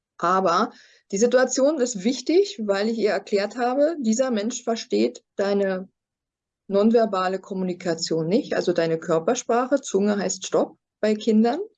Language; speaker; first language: German; native; German